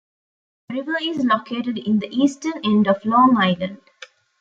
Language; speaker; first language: English; non-native, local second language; Tamil